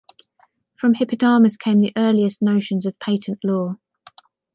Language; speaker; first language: English; native; English